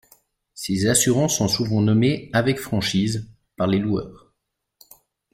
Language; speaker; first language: French; native; French